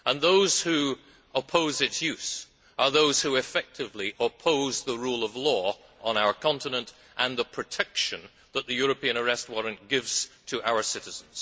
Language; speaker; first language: English; native; English